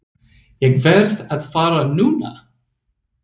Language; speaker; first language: Icelandic; non-native, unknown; English